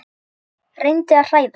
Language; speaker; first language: Icelandic; native; Icelandic